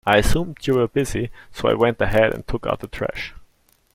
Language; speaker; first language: English; non-native, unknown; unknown